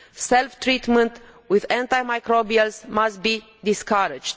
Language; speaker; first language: English; non-native, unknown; Romanian